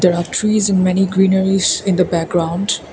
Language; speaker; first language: English; non-native, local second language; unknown